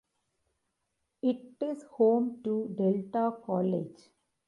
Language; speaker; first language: English; non-native, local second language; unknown